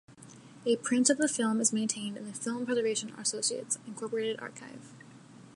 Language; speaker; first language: English; native; English